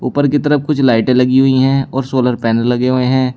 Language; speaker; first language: Hindi; native; Hindi